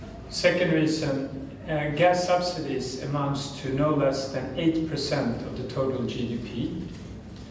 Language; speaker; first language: English; non-native, fluent; Swedish